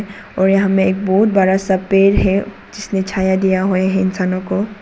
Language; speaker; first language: Hindi; non-native, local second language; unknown